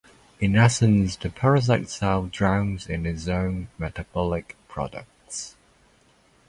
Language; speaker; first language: English; non-native, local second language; Cantonese